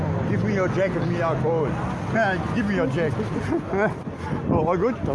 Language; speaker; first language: English; non-native, learner; German